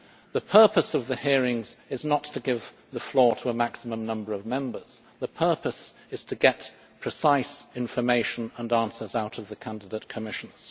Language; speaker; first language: English; native; English